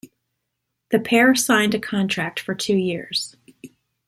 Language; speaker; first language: English; native; English